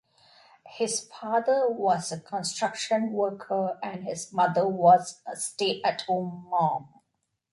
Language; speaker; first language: English; non-native, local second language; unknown